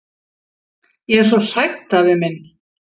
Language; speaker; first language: Icelandic; native; Icelandic